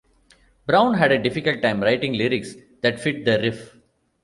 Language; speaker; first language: English; non-native, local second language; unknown